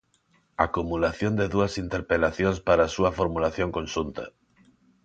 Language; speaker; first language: Galician; non-native, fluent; Spanish